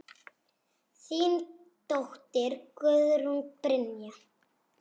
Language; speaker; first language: Icelandic; native; Icelandic